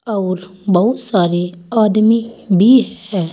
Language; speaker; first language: Hindi; native; Hindi